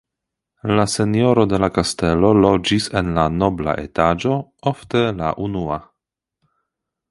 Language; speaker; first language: Esperanto; non-native, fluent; Polish